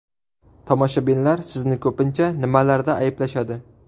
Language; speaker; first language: Uzbek; native; Uzbek